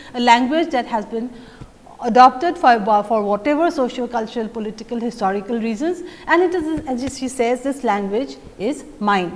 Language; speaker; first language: English; non-native, local second language; Assamese